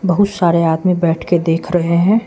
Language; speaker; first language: Hindi; non-native, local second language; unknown